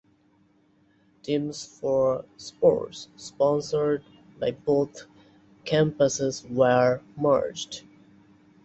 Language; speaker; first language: English; non-native, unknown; Bangla